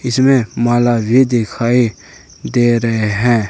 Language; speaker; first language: Hindi; native; Hindi